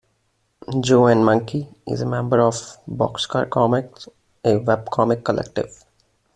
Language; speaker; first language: English; non-native, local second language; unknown